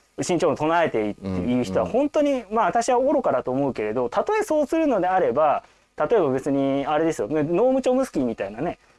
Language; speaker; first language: Japanese; native; Japanese